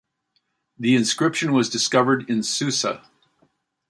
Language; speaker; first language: English; native; English